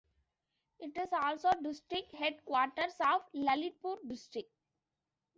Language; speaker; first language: English; non-native, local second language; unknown